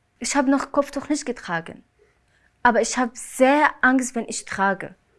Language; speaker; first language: German; non-native, learner; Arabic